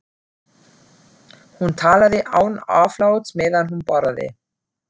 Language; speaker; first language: Icelandic; non-native, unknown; German